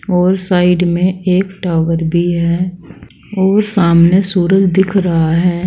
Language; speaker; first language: Hindi; native; Hindi